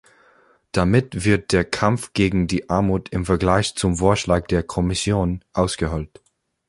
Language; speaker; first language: German; non-native, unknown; English